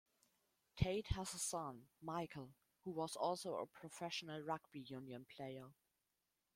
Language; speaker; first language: English; non-native, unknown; German